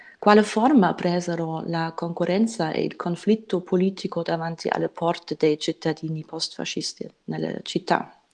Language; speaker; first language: Italian; non-native, fluent; German